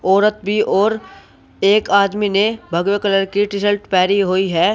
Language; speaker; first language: Hindi; native; Hindi